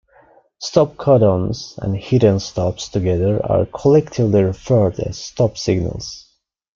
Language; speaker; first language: English; non-native, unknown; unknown